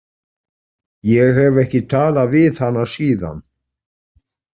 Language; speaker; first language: Icelandic; native; Icelandic